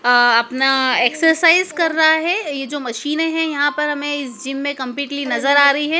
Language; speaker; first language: Hindi; native; Hindi